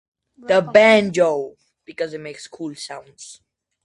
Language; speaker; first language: English; native; English